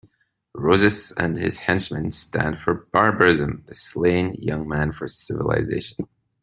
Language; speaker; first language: English; native; English